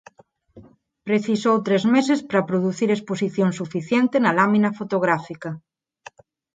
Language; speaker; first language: Galician; non-native, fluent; Spanish